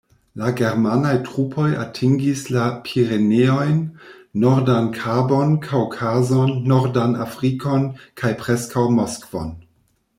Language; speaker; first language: Esperanto; non-native, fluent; German